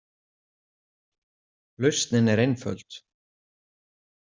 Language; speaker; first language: Icelandic; native; Icelandic